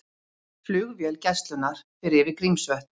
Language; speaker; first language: Icelandic; native; Icelandic